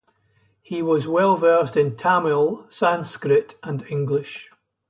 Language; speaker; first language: English; native; English